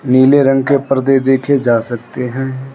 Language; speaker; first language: Hindi; non-native, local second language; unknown